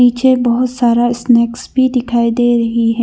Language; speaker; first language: Hindi; non-native, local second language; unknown